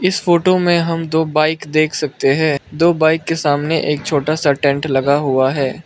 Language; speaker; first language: Hindi; non-native, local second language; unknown